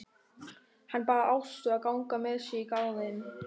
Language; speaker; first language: Icelandic; non-native, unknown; German